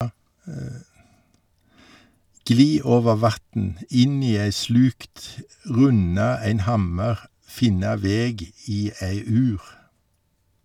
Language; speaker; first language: Norwegian; native; Norwegian